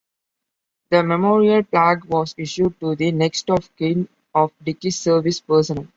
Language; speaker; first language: English; non-native, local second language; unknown